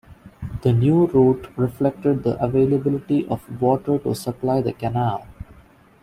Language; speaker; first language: English; non-native, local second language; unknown